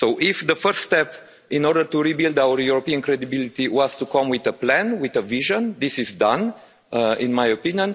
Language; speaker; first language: English; non-native, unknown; Romanian